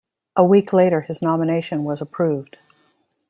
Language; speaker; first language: English; native; English